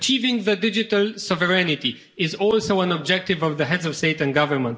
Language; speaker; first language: English; non-native, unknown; Romanian